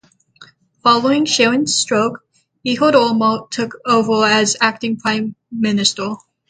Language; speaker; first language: English; native; English